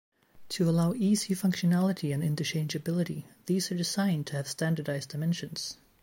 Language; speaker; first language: English; native; English